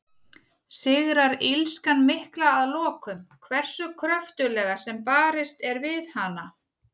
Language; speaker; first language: Icelandic; native; Icelandic